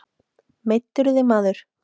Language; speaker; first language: Icelandic; native; Icelandic